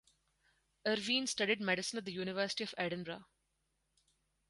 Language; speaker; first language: English; non-native, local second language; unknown